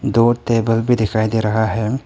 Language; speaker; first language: Hindi; non-native, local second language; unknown